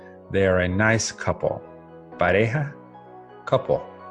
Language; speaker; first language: English; native; English